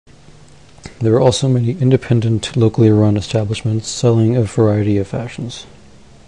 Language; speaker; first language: English; non-native, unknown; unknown